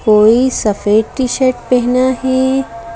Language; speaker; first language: Hindi; native; Hindi